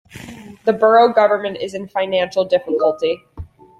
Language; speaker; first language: English; native; English